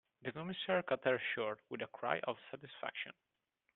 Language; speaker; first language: English; non-native, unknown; Italian